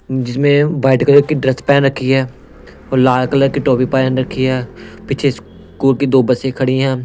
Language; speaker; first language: Hindi; non-native, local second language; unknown